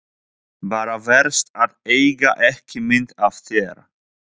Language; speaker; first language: Icelandic; non-native, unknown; Polish